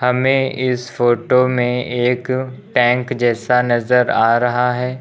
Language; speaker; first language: Hindi; native; Hindi